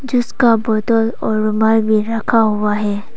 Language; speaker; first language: Hindi; non-native, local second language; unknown